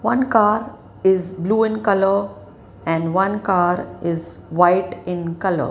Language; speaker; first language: English; non-native, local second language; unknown